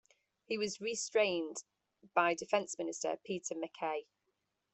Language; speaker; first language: English; native; English